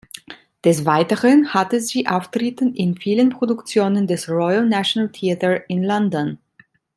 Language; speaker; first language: German; non-native, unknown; Italian